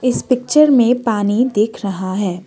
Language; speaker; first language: Hindi; non-native, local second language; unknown